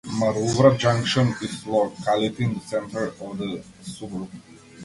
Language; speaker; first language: English; non-native, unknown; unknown